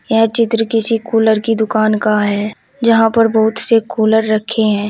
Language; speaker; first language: Hindi; native; Hindi